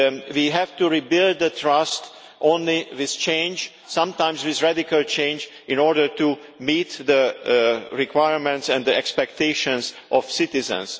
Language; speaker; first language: English; non-native, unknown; Hungarian